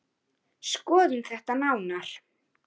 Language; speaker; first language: Icelandic; native; Icelandic